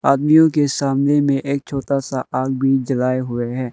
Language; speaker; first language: Hindi; non-native, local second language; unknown